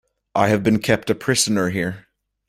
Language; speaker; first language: English; native; English